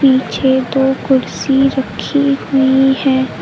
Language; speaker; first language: Hindi; native; Hindi